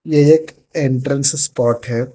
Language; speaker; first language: Hindi; non-native, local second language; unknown